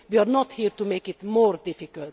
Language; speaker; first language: English; non-native, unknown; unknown